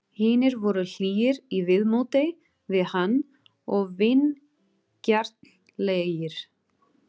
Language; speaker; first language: Icelandic; non-native, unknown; Portuguese